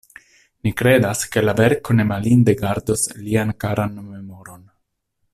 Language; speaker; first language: Esperanto; non-native, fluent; Italian